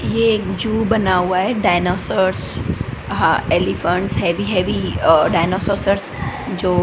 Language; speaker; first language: Hindi; non-native, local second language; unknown